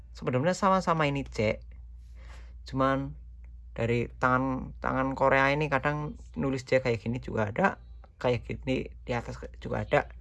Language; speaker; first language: Indonesian; native; Indonesian